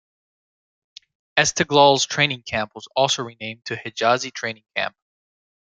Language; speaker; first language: English; native; English